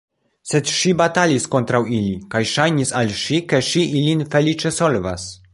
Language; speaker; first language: Esperanto; non-native, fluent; Polish